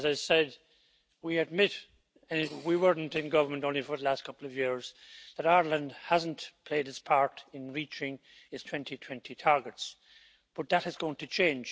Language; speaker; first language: English; native; English